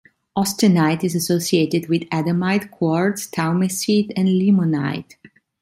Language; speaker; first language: English; non-native, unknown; Italian